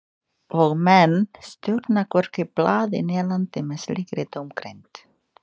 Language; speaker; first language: Icelandic; non-native, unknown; Indonesian